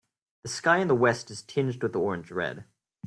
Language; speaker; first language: English; native; English